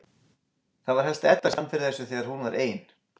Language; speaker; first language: Icelandic; native; Icelandic